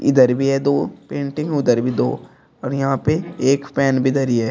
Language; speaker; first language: Hindi; native; Hindi